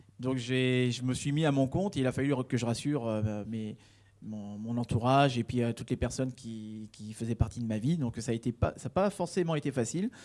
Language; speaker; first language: French; native; French